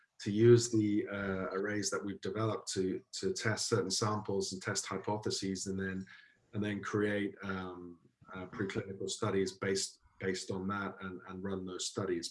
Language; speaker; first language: English; native; English